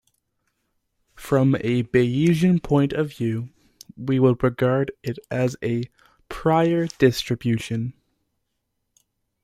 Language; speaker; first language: English; native; English